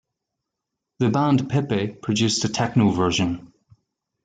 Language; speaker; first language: English; native; English